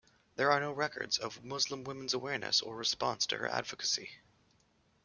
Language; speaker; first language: English; native; English